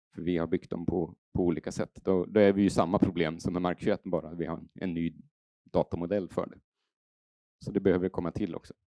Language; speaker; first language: Swedish; native; Swedish